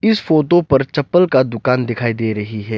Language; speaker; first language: Hindi; non-native, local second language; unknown